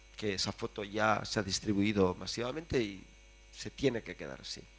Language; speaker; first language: Spanish; native; Spanish